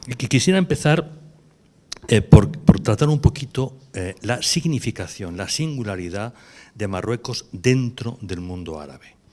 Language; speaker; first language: Spanish; native; Spanish